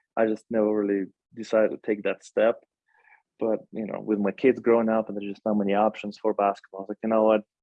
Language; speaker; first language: English; non-native, fluent; Russian